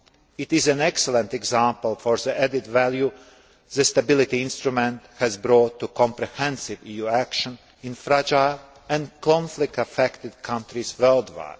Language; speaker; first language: English; non-native, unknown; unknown